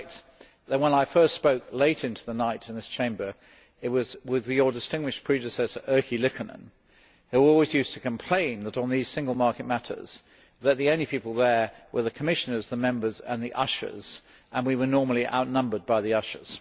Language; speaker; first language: English; native; English